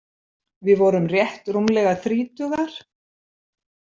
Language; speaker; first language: Icelandic; native; Icelandic